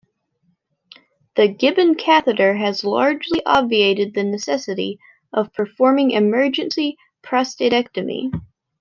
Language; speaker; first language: English; native; English